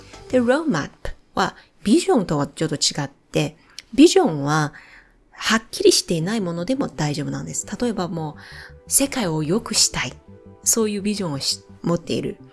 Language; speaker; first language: Japanese; non-native, fluent; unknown